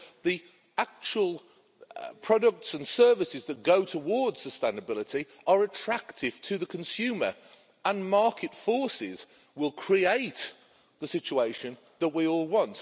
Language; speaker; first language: English; native; English